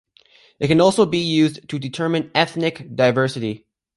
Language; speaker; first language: English; native; English